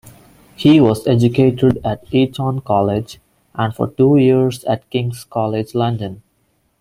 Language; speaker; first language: English; non-native, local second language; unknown